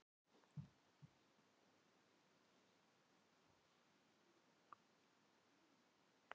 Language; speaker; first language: Icelandic; non-native, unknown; Filipino